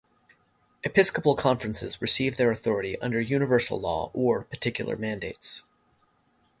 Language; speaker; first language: English; native; English